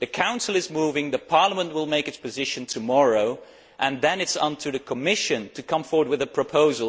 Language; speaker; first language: English; non-native, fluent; Dutch